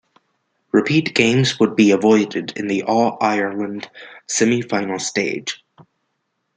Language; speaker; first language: English; native; English